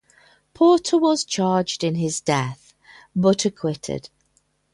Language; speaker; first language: English; native; English